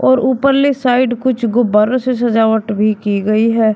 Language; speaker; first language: Hindi; native; Hindi